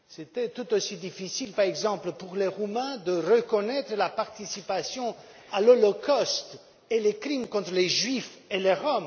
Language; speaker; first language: French; non-native, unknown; Romanian